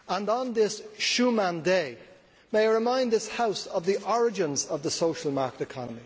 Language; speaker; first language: English; native; English